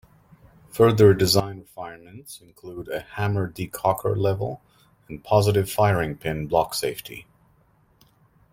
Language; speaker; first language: English; native; English